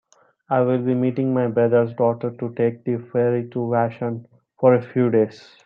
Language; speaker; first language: English; non-native, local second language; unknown